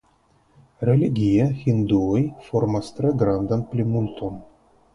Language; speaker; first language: Esperanto; non-native, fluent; Russian